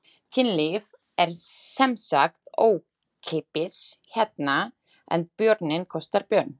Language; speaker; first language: Icelandic; non-native, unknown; Slovak